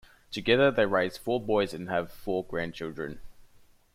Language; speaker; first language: English; native; English